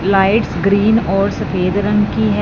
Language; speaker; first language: Hindi; non-native, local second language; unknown